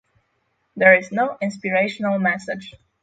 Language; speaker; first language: English; non-native, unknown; Polish